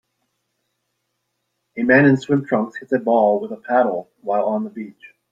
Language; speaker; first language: English; native; English